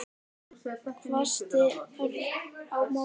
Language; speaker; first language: Icelandic; native; Icelandic